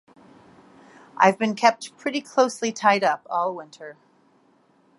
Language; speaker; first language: English; native; English